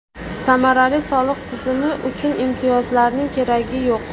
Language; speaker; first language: Uzbek; native; Uzbek